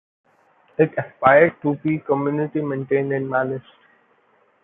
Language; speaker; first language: English; non-native, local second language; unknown